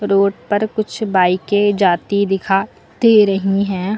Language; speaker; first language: Hindi; native; Hindi